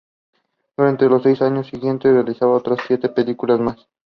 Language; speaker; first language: English; non-native, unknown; Spanish